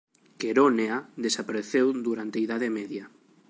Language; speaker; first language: Galician; native; Galician